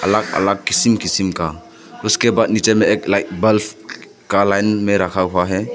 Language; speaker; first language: Hindi; non-native, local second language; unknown